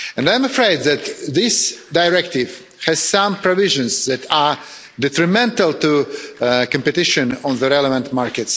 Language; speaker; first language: English; non-native, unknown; Russian